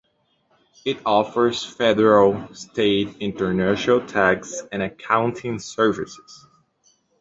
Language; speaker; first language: English; non-native, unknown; Portuguese